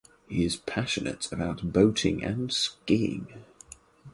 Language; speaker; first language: English; native; English